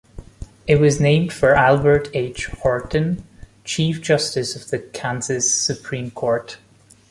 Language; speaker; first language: English; non-native, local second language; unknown